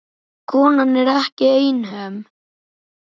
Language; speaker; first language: Icelandic; native; Icelandic